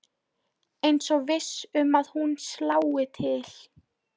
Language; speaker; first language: Icelandic; non-native, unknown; Polish